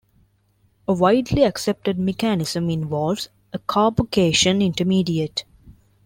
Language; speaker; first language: English; non-native, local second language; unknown